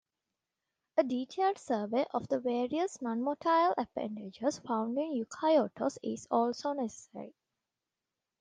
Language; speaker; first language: English; non-native, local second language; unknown